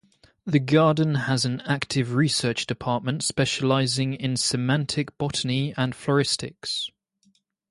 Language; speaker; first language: English; native; English